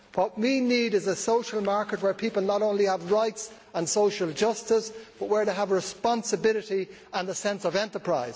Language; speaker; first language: English; native; English